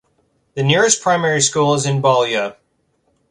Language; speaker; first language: English; native; English